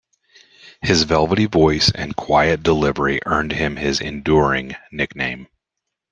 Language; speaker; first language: English; native; English